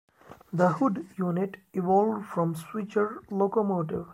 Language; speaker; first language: English; non-native, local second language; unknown